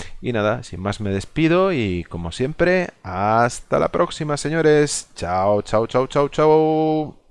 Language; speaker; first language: Spanish; non-native, local second language; Galician